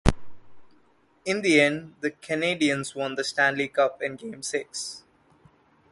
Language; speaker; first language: English; non-native, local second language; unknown